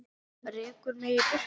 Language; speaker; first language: Icelandic; non-native, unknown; English